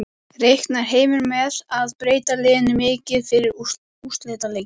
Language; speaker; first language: Icelandic; native; Icelandic